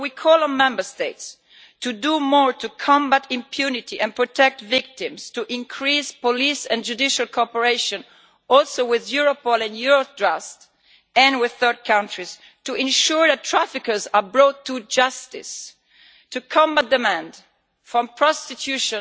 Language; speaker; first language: English; non-native, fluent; Italian